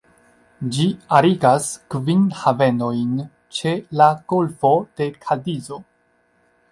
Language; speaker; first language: Esperanto; non-native, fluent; Chinese